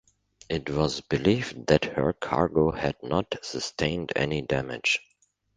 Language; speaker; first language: English; non-native, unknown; German